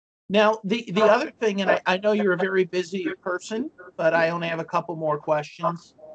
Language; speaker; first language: English; native; English